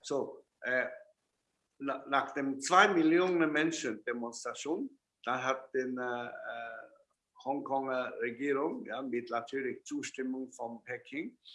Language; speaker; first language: German; non-native, fluent; Chinese